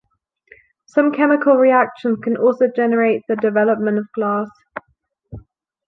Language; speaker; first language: English; non-native, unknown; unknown